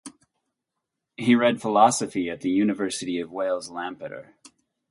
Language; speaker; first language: English; native; English